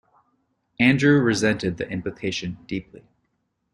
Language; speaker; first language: English; native; English